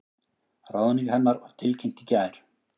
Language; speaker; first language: Icelandic; native; Icelandic